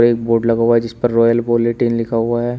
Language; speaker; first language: Hindi; native; Hindi